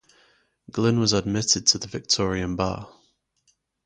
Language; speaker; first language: English; native; English